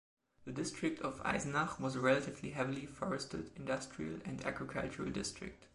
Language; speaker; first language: English; non-native, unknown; German